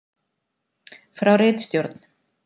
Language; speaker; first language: Icelandic; native; Icelandic